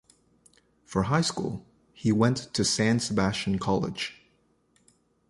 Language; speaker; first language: English; native; English